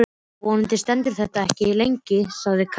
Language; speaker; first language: Icelandic; native; Icelandic